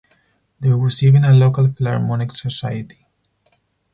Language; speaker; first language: English; non-native, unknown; Spanish